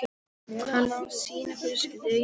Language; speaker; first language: Icelandic; non-native, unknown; Polish